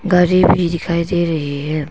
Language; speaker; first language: Hindi; non-native, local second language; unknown